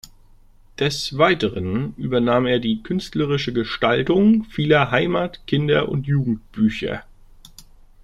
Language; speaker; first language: German; native; German